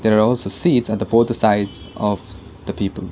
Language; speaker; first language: English; non-native, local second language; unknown